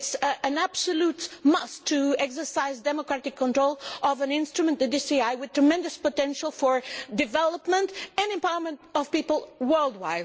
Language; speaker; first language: English; non-native, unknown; Portuguese